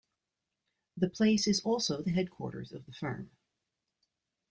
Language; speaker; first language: English; native; English